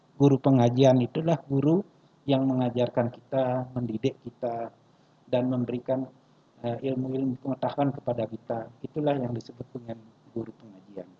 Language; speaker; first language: Indonesian; non-native, local second language; Balinese